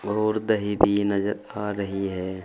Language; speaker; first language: Hindi; native; Hindi